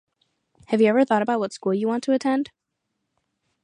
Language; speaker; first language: English; native; English